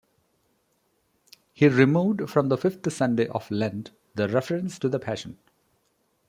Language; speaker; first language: English; non-native, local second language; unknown